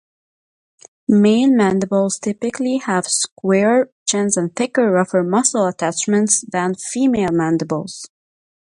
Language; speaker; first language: English; native; English